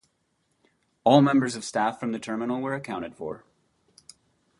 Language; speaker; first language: English; native; English